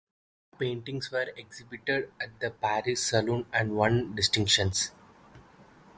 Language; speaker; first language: English; non-native, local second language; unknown